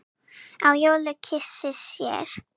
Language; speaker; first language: Icelandic; non-native, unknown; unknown